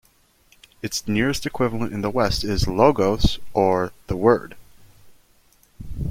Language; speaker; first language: English; native; English